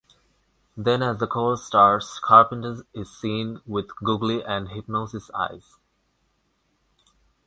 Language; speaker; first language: English; non-native, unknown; Bangla